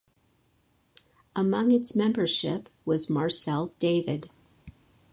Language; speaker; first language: English; native; English